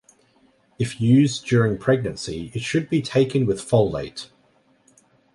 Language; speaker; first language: English; native; English